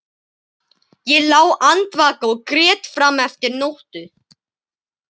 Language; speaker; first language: Icelandic; native; Icelandic